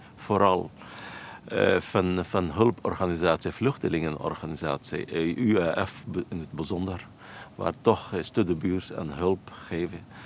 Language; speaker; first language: Dutch; non-native, fluent; Arabic